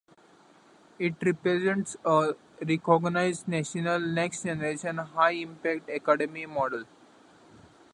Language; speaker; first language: English; non-native, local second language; Marathi